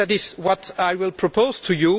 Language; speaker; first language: English; non-native, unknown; French